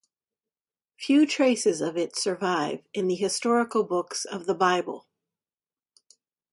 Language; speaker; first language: English; native; English